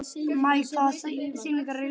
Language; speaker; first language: Icelandic; native; Icelandic